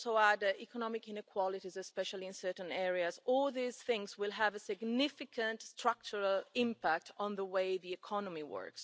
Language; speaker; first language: English; non-native, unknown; Italian